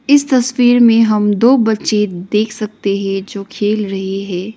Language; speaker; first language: Hindi; non-native, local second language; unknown